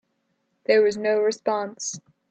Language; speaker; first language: English; native; English